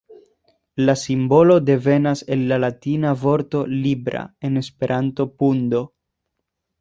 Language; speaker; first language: Esperanto; non-native, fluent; Spanish